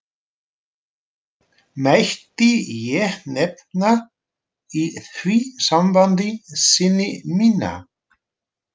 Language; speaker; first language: Icelandic; non-native, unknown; Dutch